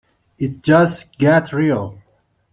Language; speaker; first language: English; non-native, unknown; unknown